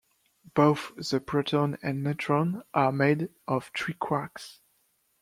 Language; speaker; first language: English; non-native, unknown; French